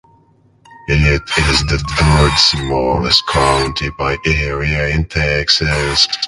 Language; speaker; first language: English; non-native, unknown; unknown